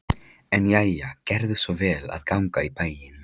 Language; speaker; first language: Icelandic; non-native, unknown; Polish